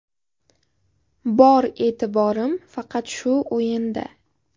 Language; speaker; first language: Uzbek; native; Uzbek